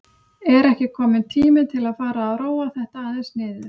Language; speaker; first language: Icelandic; native; Icelandic